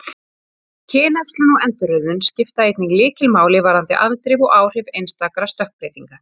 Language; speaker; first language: Icelandic; native; Icelandic